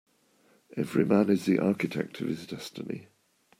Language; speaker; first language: English; native; English